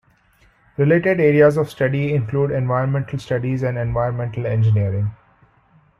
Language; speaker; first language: English; non-native, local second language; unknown